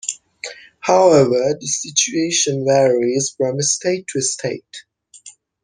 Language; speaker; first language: English; non-native, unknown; Persian